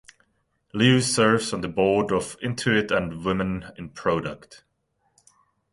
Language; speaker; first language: English; non-native, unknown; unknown